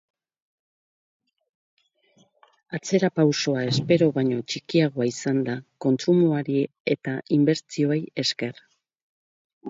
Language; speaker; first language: Basque; native; Basque